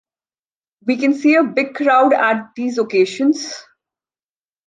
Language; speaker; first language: English; non-native, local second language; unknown